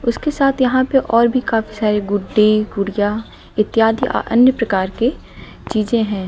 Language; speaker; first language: Hindi; native; Hindi